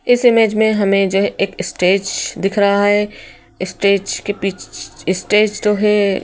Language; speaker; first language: Hindi; native; Hindi